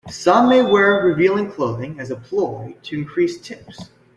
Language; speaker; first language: English; native; English